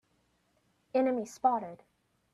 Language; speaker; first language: English; native; English